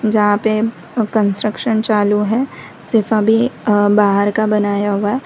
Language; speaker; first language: Hindi; non-native, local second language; Gujarati